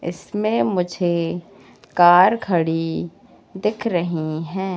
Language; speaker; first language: Hindi; native; Hindi